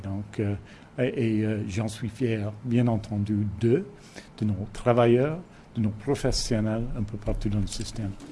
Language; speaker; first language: French; non-native, fluent; English